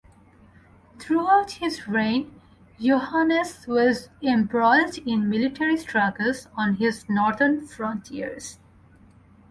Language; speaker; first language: English; non-native, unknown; Bangla